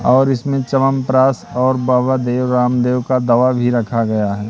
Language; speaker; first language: Hindi; native; Hindi